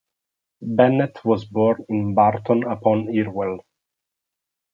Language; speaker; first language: English; non-native, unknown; Italian